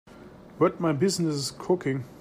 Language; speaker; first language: English; native; English